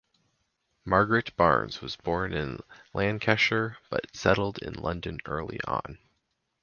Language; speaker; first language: English; native; English